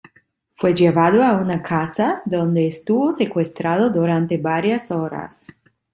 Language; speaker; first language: Spanish; non-native, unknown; Italian